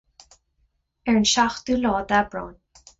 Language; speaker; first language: Irish; non-native, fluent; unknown